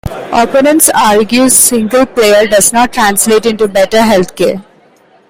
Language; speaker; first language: English; non-native, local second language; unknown